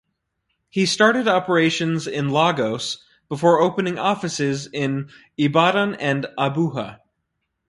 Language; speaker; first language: English; native; English